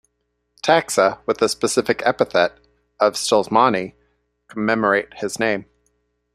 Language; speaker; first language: English; native; English